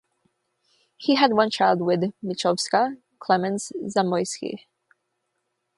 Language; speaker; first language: English; non-native, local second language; Filipino